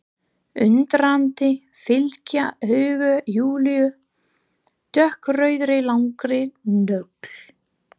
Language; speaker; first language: Icelandic; non-native, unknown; English